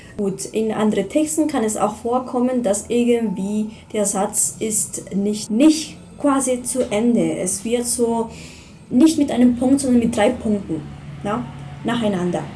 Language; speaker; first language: German; non-native, fluent; Spanish